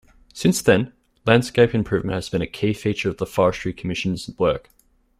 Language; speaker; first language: English; native; English